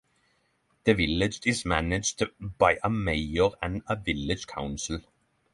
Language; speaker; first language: English; non-native, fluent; Norwegian